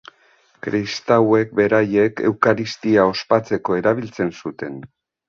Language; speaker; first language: Basque; native; Basque